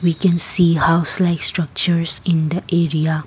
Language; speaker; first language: English; non-native, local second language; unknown